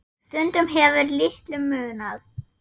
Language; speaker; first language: Icelandic; non-native, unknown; German